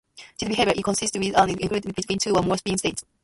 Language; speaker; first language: English; non-native, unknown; Japanese